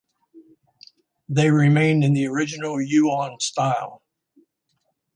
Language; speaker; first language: English; native; English